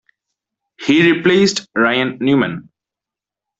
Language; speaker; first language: English; non-native, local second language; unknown